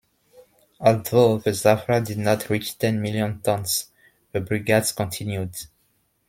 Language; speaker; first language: English; non-native, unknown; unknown